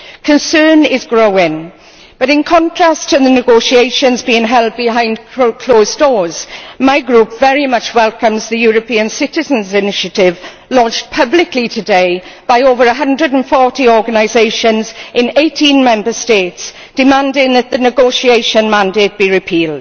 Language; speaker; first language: English; native; English